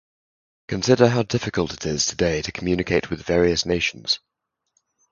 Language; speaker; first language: English; native; English